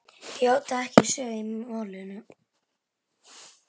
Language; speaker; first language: Icelandic; native; Icelandic